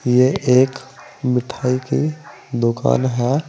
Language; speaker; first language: Hindi; native; Hindi